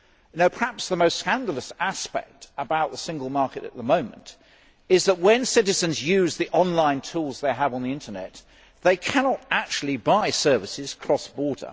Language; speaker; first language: English; native; English